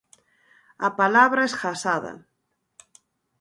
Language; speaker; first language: Galician; native; Galician